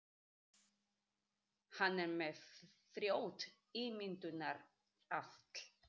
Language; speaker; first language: Icelandic; native; Icelandic